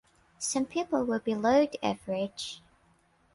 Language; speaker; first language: English; non-native, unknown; Thai